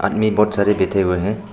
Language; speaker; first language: Hindi; non-native, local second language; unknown